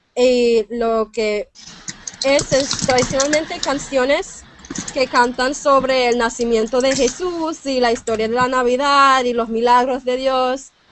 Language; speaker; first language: Spanish; non-native, fluent; English